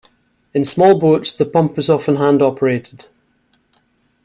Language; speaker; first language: English; native; English